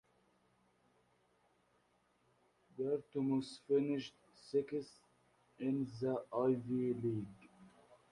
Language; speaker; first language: English; non-native, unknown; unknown